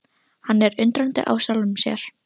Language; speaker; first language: Icelandic; non-native, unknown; Russian